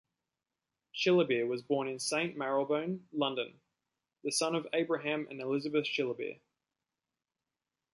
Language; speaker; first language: English; native; English